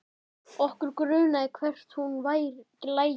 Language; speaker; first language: Icelandic; native; Icelandic